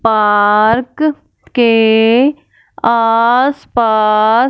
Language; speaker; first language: Hindi; non-native, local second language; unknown